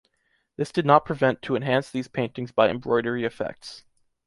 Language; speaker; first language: English; native; English